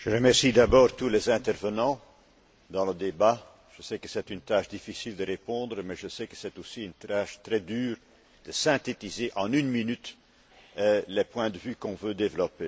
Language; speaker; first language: French; non-native, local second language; Dutch